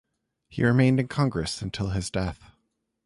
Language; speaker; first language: English; native; English